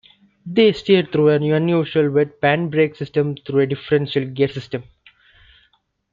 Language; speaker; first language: English; non-native, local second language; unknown